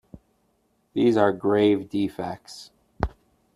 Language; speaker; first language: English; native; English